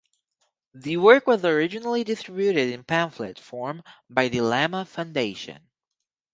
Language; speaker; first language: English; native; English